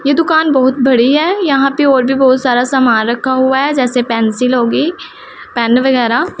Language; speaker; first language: Hindi; non-native, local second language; Punjabi